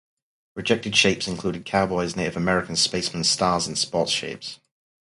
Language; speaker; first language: English; native; English